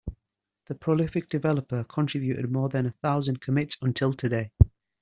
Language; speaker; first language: English; native; English